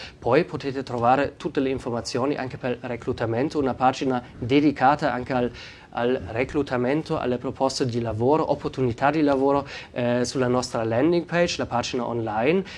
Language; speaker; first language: Italian; non-native, fluent; German